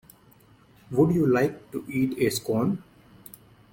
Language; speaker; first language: English; non-native, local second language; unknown